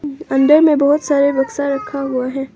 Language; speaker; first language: Hindi; non-native, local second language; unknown